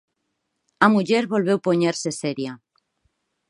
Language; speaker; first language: Galician; non-native, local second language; Spanish